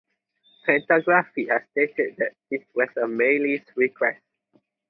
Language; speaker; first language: English; non-native, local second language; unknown